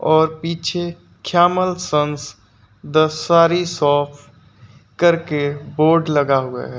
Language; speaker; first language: Hindi; native; Hindi